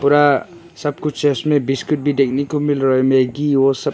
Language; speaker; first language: Hindi; non-native, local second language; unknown